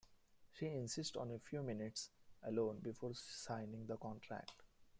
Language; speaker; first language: English; non-native, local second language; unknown